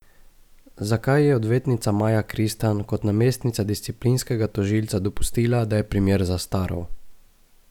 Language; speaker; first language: Slovenian; native; Slovenian